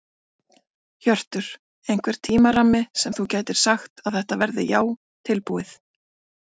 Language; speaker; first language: Icelandic; native; Icelandic